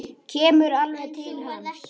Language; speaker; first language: Icelandic; native; Icelandic